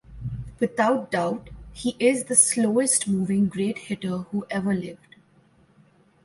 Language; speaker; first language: English; non-native, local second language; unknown